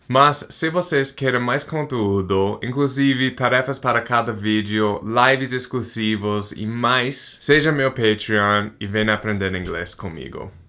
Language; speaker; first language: Portuguese; non-native, fluent; English